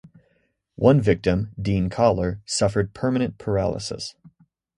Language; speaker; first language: English; native; English